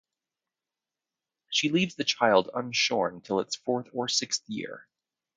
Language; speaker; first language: English; native; English